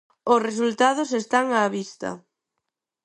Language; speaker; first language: Galician; non-native, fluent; Spanish